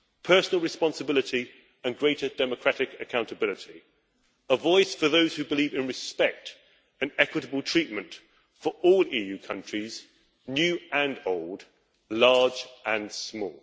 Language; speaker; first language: English; native; English